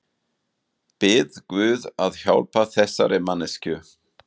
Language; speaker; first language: Icelandic; non-native, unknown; German